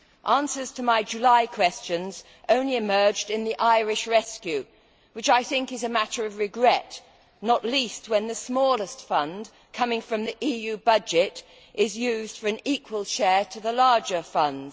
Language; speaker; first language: English; native; English